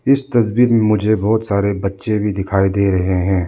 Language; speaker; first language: Hindi; non-native, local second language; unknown